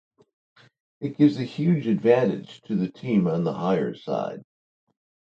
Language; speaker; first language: English; native; English